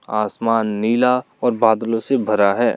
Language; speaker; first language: Hindi; non-native, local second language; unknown